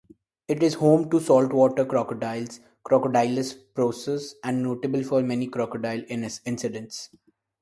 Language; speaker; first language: English; non-native, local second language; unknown